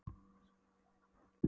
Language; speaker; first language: Icelandic; non-native, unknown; Polish